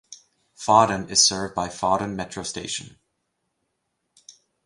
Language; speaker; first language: English; native; English